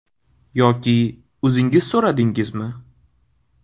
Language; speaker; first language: Uzbek; native; Uzbek